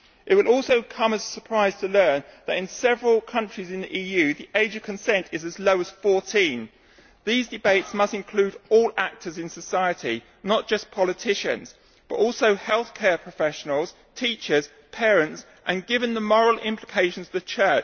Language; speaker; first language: English; native; English